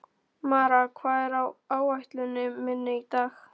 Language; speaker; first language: Icelandic; non-native, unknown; Polish